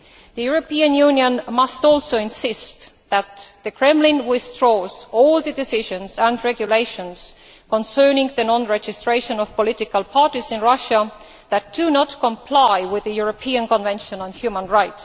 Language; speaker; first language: English; non-native, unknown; Estonian